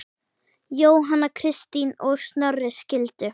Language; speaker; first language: Icelandic; native; Icelandic